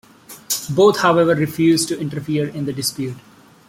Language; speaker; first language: English; non-native, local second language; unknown